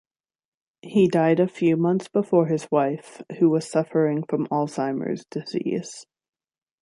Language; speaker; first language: English; native; English